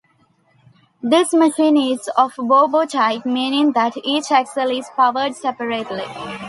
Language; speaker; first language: English; non-native, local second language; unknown